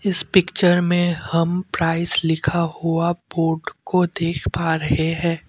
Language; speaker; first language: Hindi; non-native, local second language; Assamese